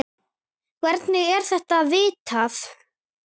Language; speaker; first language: Icelandic; native; Icelandic